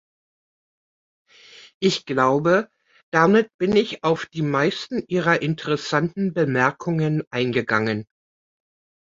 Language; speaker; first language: German; native; German